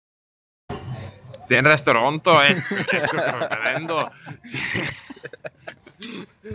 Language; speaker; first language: Icelandic; non-native, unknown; Italian